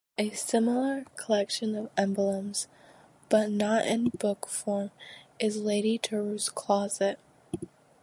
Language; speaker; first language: English; native; English